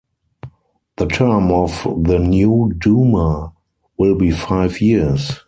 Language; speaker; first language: English; non-native, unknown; German